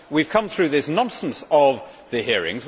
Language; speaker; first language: English; native; English